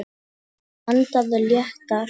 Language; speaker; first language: Icelandic; non-native, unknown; Polish